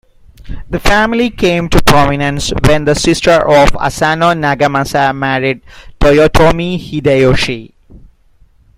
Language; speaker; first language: English; non-native, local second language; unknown